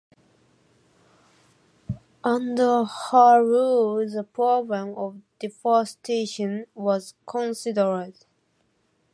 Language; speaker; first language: English; non-native, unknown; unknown